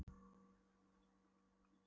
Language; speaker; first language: Icelandic; non-native, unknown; Polish